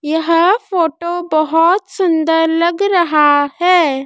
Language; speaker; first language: Hindi; native; Hindi